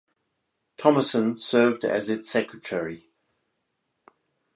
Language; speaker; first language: English; native; English